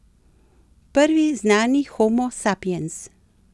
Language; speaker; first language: Slovenian; native; Slovenian